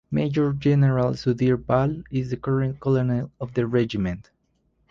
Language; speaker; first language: English; non-native, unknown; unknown